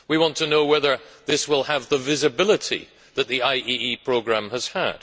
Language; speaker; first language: English; native; English